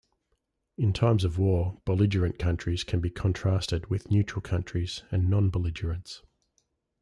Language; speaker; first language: English; native; English